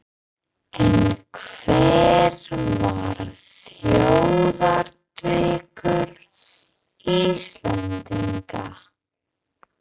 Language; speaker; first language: Icelandic; non-native, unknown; English